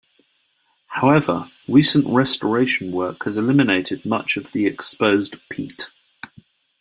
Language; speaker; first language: English; native; English